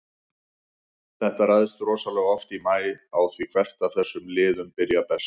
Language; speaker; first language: Icelandic; native; Icelandic